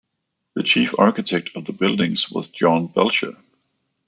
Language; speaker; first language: English; non-native, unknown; Danish